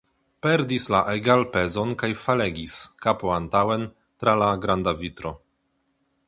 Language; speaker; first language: Esperanto; non-native, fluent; Polish